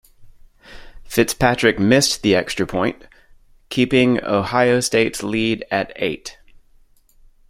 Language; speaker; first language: English; native; English